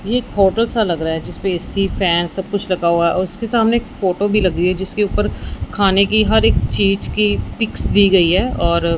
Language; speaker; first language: Hindi; non-native, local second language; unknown